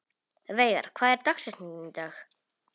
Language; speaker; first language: Icelandic; non-native, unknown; Polish